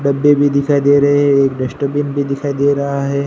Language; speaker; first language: Hindi; non-native, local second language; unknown